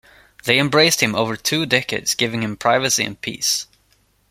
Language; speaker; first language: English; non-native, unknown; Swedish